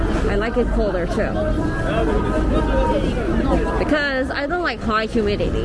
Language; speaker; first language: English; non-native, learner; Korean